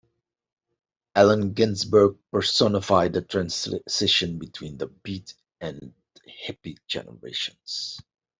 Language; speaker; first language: English; non-native, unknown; Dutch